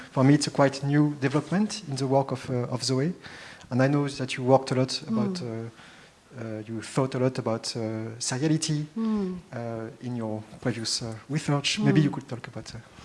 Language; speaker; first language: English; non-native, fluent; French